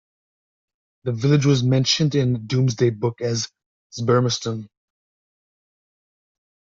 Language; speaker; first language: English; native; English